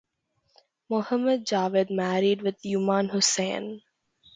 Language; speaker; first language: English; non-native, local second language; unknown